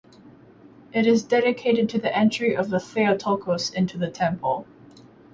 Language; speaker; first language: English; native; English